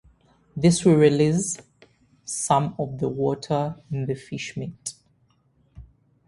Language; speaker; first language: English; native; English